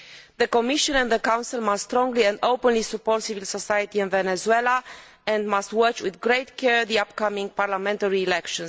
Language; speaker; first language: English; non-native, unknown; Romanian